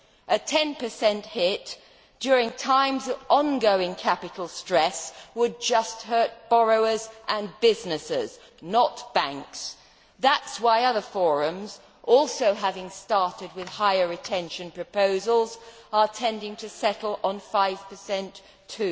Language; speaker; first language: English; native; English